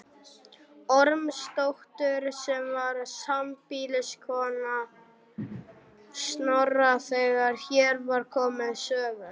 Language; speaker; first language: Icelandic; non-native, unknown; German